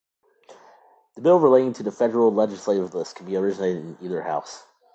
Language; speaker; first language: English; native; English